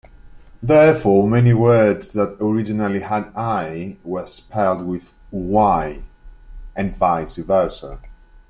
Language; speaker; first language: English; native; English